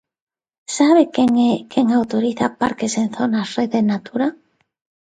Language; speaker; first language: Galician; non-native, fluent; Spanish